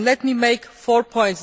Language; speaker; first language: English; non-native, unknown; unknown